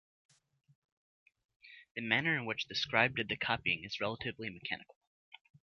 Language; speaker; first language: English; native; English